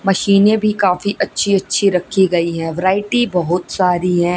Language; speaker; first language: Hindi; native; Hindi